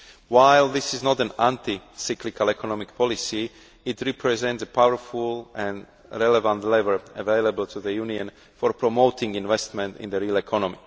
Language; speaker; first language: English; non-native, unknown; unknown